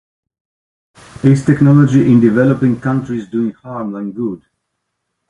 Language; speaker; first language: English; non-native, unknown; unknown